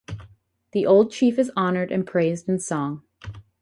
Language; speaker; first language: English; native; English